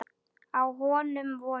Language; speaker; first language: Icelandic; native; Icelandic